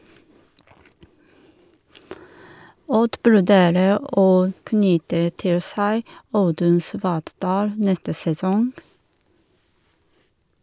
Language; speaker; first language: Norwegian; non-native, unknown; Japanese